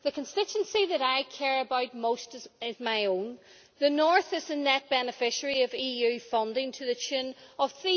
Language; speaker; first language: English; native; English